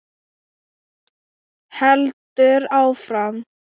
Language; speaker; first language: Icelandic; non-native, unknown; Thai